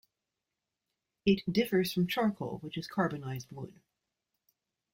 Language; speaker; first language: English; native; English